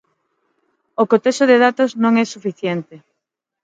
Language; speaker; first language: Galician; non-native, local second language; Spanish